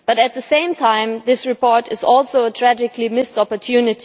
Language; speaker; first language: English; non-native, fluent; German